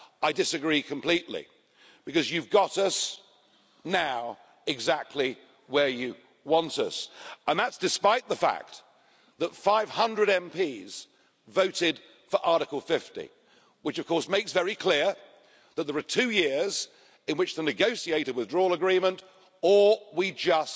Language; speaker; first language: English; native; English